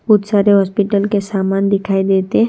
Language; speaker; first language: Hindi; non-native, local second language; Gujarati